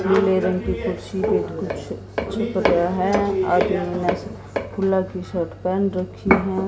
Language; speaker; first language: Hindi; native; Hindi